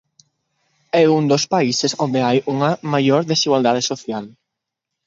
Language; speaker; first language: Galician; non-native, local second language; Spanish